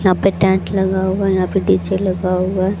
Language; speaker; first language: Hindi; native; Hindi